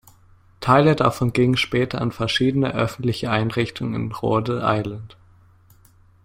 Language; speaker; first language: German; native; German